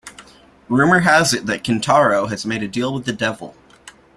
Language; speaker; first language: English; native; English